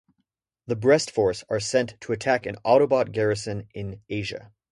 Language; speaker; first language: English; native; English